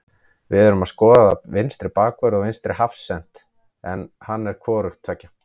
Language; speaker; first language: Icelandic; native; Icelandic